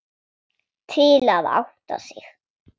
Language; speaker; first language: Icelandic; non-native, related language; Swedish